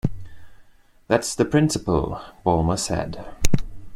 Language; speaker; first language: English; non-native, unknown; Spanish